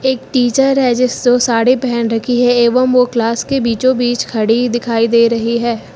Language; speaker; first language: Hindi; native; Hindi